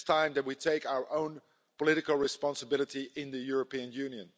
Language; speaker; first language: English; non-native, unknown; Dutch